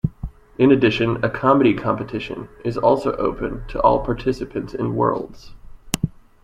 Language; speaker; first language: English; native; English